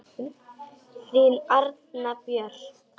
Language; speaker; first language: Icelandic; non-native, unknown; Polish